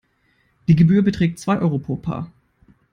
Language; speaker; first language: English; non-native, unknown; German